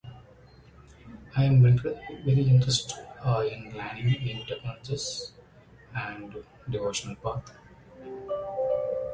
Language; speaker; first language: English; non-native, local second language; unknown